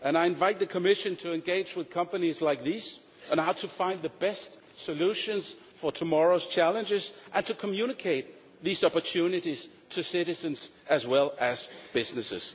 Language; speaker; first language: English; non-native, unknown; Danish